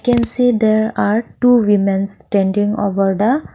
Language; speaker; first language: English; non-native, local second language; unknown